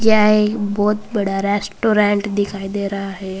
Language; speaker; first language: Hindi; native; Hindi